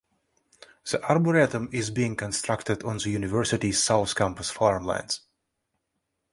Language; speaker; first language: English; non-native, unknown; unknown